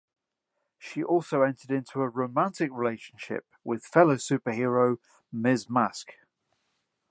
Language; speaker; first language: English; native; English